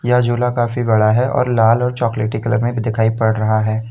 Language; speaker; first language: Hindi; native; Hindi